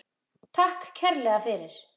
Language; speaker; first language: Icelandic; native; Icelandic